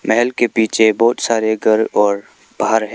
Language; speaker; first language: Hindi; non-native, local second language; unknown